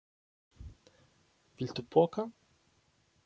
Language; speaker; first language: Icelandic; non-native, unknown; Polish